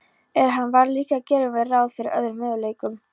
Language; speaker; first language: Icelandic; non-native, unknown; Polish